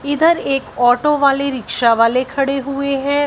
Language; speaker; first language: Hindi; non-native, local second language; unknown